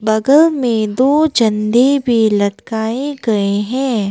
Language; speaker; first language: Hindi; non-native, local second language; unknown